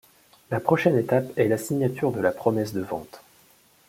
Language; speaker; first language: French; native; French